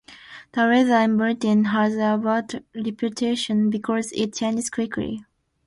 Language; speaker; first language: English; non-native, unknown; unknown